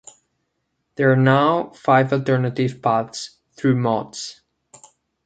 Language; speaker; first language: English; non-native, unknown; Catalan